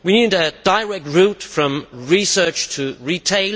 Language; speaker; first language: English; non-native, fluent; Danish